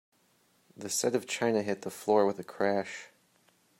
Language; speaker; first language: English; native; English